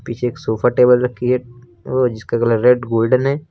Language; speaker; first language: Hindi; native; Hindi